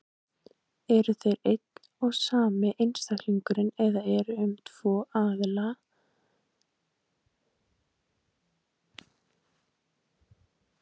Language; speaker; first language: Icelandic; native; Icelandic